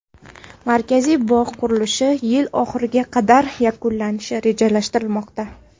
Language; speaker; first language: Uzbek; non-native, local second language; Kara-Kalpak